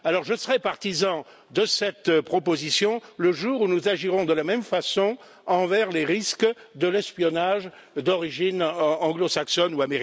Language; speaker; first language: French; native; French